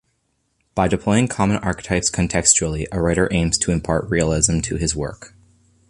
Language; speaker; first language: English; native; English